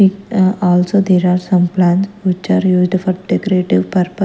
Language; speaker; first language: English; non-native, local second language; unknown